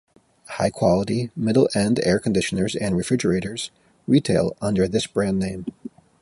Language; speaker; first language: English; native; English